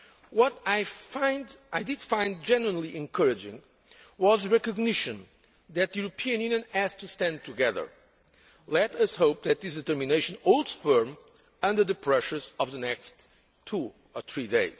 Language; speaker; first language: English; non-native, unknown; Portuguese